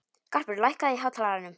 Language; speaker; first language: Icelandic; non-native, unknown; Polish